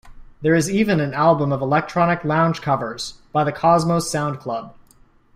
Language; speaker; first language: English; native; English